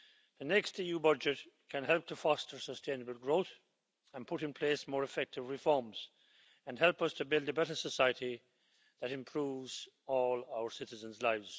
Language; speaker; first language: English; native; English